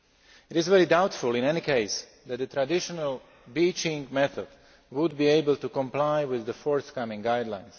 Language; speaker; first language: English; non-native, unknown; Slovak